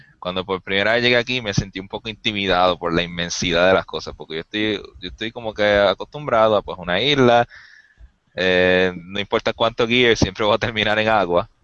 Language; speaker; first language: Spanish; native; Spanish